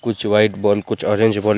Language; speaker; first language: Hindi; non-native, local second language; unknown